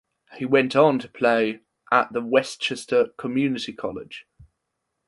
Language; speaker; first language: English; non-native, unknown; German